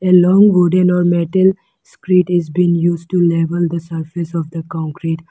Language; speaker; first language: English; non-native, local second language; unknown